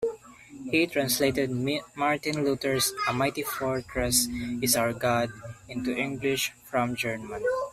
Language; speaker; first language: English; non-native, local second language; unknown